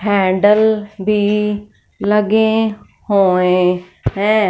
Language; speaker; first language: Hindi; non-native, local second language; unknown